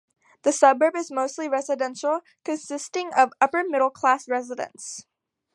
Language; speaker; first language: English; native; English